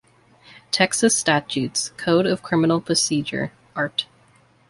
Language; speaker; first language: English; native; English